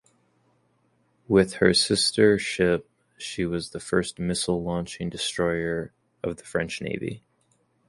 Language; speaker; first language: English; native; English